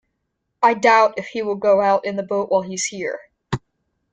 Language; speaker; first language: English; native; English